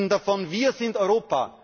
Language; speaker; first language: German; native; German